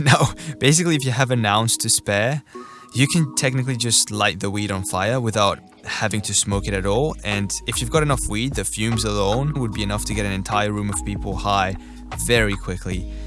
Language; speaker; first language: English; native; English